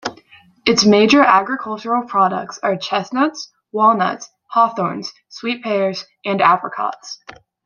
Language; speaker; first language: English; native; English